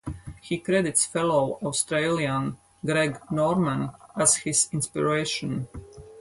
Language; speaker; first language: English; non-native, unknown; Latvian